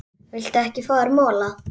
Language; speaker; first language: Icelandic; native; Icelandic